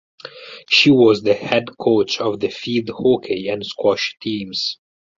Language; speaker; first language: English; non-native, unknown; Italian